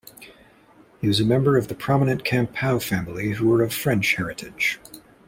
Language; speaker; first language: English; native; English